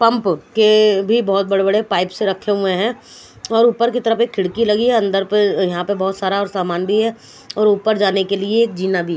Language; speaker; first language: Hindi; non-native, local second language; Punjabi